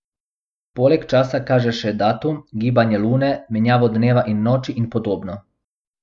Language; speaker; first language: Slovenian; non-native, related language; Bosnian